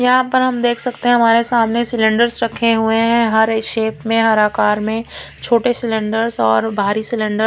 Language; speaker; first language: Hindi; non-native, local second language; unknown